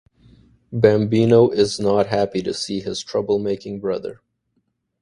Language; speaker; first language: English; native; English